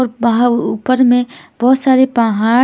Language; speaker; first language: Hindi; non-native, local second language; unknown